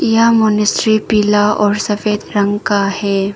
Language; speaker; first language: Hindi; non-native, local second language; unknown